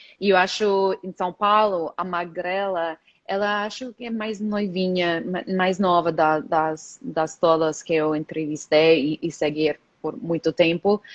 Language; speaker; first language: Portuguese; non-native, fluent; English